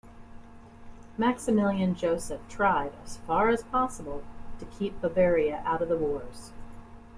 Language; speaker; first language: English; native; English